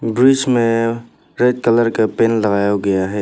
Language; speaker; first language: Hindi; non-native, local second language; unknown